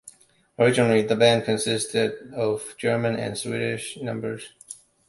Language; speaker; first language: English; non-native, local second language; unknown